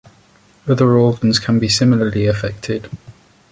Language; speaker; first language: English; native; English